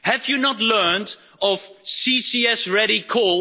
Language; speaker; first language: English; non-native, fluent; Dutch